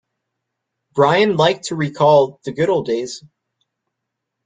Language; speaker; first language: English; native; English